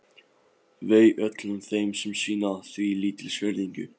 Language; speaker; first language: Icelandic; non-native, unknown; Polish